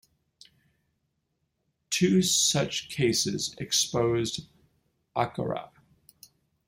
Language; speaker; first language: English; native; English